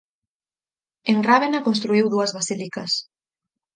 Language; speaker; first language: Galician; native; Galician